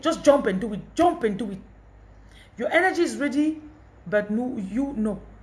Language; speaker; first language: English; non-native, local second language; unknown